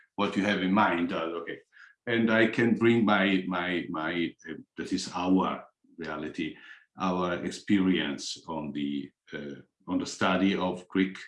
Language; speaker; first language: English; non-native, fluent; Italian